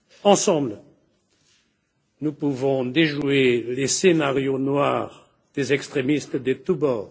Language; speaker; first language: French; non-native, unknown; German